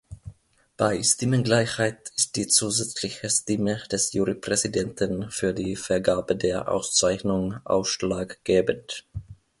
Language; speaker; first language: German; non-native, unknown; Finnish